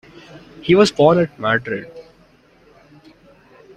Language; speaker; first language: English; non-native, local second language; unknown